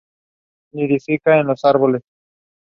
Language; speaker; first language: English; non-native, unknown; Spanish